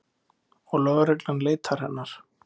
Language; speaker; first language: Icelandic; native; Icelandic